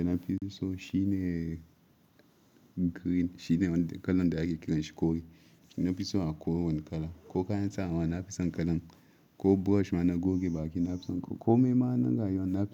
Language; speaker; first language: Hausa; non-native, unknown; Yoruba